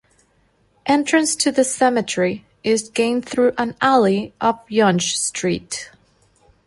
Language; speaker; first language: English; non-native, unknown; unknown